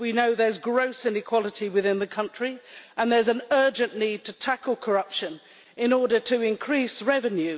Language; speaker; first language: English; native; English